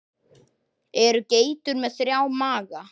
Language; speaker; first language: Icelandic; native; Icelandic